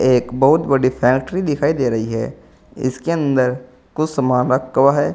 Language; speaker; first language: Hindi; native; Hindi